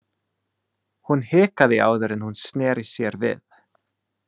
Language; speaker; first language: Icelandic; non-native, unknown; English